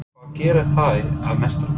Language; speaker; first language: Icelandic; non-native, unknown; English